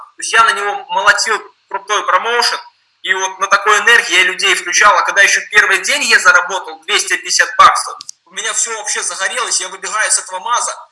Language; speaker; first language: Russian; non-native, related language; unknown